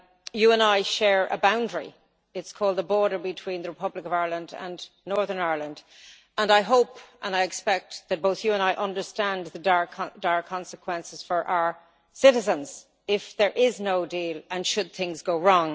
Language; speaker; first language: English; native; English